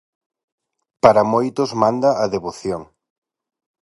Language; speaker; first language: Galician; native; Galician